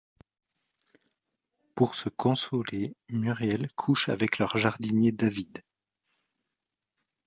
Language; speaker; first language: French; native; French